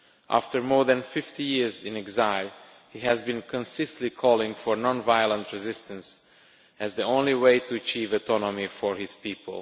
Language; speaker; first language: English; non-native, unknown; Romanian